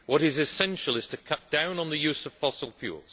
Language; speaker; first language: English; native; English